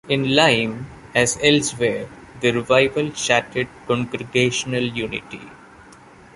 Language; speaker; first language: English; non-native, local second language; Malayalam